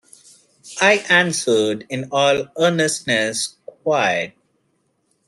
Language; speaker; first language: English; non-native, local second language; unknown